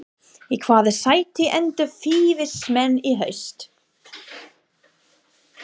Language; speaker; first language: Icelandic; non-native, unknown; English